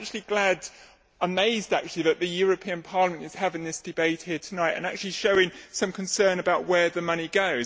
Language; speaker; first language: English; native; English